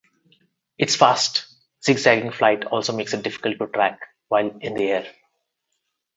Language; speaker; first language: English; non-native, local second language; Telugu